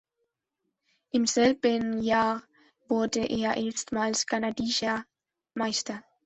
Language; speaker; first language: German; non-native, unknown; Spanish